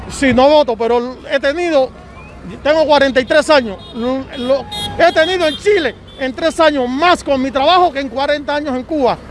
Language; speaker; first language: Spanish; native; Spanish